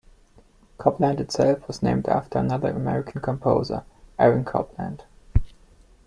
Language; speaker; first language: English; non-native, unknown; German